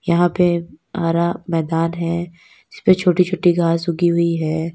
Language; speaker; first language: Hindi; native; Hindi